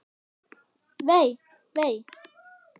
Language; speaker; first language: Icelandic; non-native, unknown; German